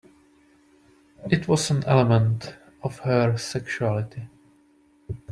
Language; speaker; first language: English; non-native, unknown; Czech